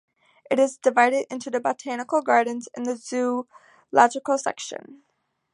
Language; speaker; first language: English; native; English